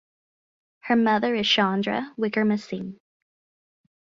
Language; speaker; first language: English; native; English